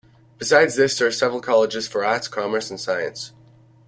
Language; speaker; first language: English; native; English